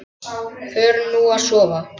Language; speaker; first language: Icelandic; native; Icelandic